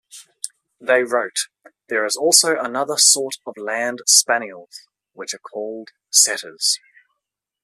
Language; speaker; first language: English; native; English